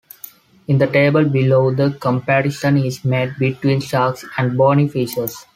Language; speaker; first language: English; non-native, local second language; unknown